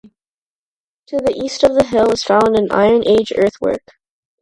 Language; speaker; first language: English; non-native, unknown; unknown